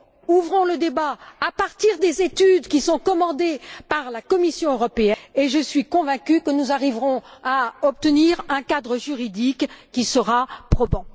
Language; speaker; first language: French; native; French